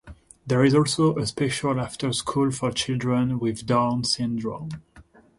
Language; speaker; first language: English; non-native, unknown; French